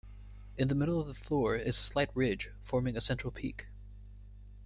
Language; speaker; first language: English; native; English